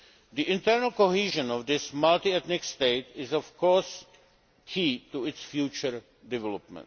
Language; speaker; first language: English; non-native, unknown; Czech